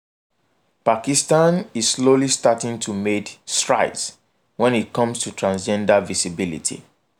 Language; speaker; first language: English; non-native, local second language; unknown